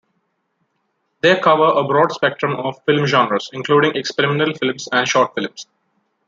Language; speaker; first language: English; non-native, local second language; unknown